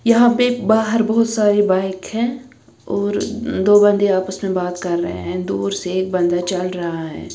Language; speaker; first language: Hindi; non-native, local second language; Punjabi